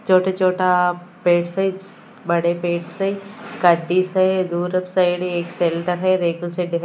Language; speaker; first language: Hindi; non-native, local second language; Punjabi